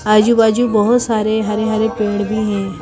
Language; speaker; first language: Hindi; native; Hindi